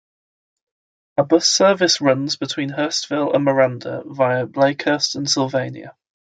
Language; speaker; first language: English; native; English